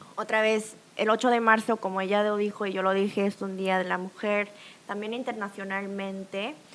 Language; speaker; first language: Spanish; early bilingual, other home language; Korean